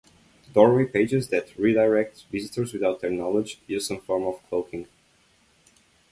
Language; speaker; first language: English; native; English